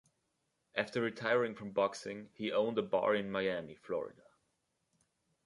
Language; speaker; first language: English; native; English